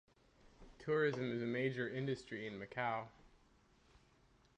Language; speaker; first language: English; native; English